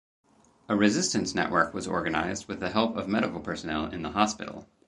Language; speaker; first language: English; native; English